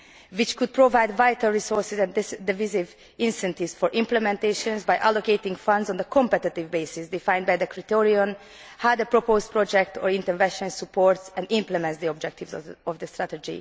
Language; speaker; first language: English; non-native, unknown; Hungarian